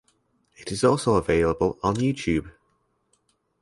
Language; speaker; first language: English; native; English